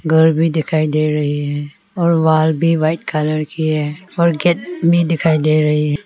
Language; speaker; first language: Hindi; non-native, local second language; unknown